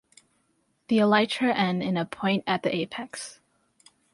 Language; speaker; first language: English; native; English